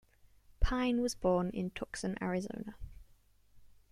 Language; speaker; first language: English; native; English